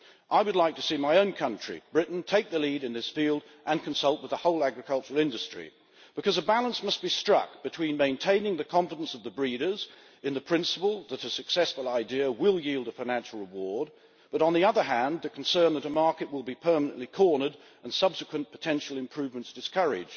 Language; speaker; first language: English; native; English